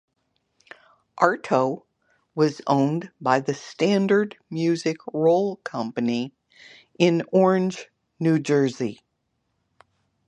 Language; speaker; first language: English; native; English